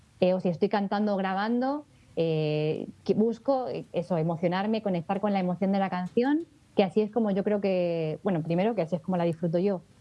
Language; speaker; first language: Spanish; native; Spanish